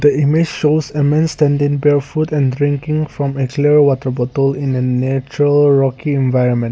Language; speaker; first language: English; non-native, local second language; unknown